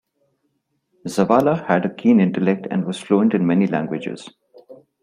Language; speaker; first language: English; non-native, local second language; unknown